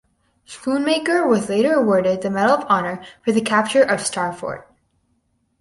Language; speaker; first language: English; native; English